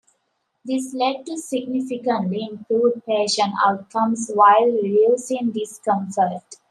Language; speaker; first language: English; native; English